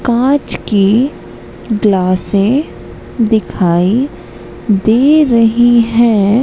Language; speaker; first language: Hindi; native; Hindi